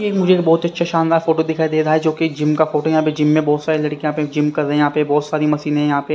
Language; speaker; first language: Hindi; native; Hindi